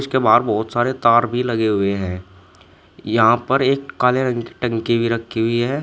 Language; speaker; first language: Hindi; native; Hindi